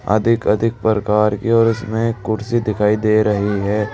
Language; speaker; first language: Hindi; native; Hindi